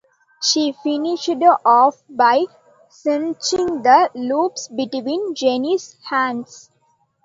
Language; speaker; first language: English; non-native, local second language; Tamil